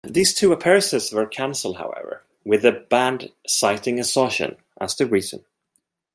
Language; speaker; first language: English; non-native, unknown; Swedish